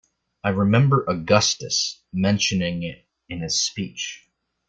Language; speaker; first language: English; native; English